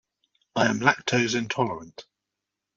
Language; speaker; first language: English; native; English